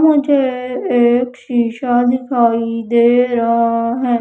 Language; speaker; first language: Hindi; native; Hindi